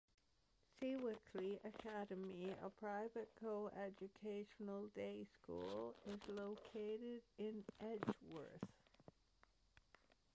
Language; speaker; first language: English; native; English